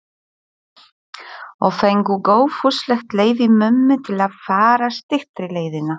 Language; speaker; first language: Icelandic; non-native, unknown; Polish